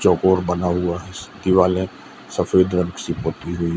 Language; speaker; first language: Hindi; native; Hindi